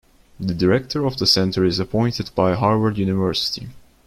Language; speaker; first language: English; non-native, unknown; Turkish